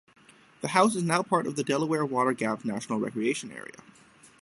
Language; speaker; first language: English; native; English